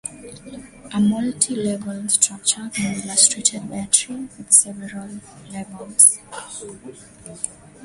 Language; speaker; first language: English; non-native, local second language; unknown